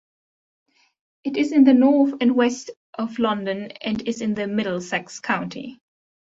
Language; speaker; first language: English; non-native, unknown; German